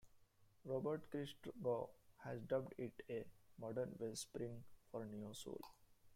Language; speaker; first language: English; non-native, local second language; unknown